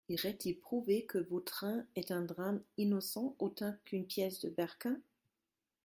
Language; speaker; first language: French; non-native, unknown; German